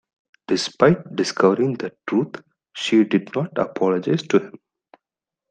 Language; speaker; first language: English; non-native, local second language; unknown